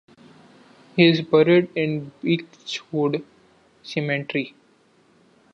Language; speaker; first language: English; non-native, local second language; Marathi